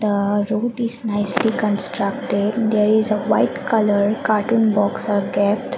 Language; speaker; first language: English; non-native, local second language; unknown